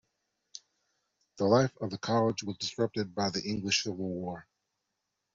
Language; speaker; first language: English; non-native, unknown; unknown